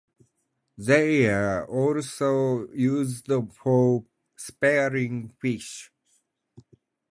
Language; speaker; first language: English; non-native, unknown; Japanese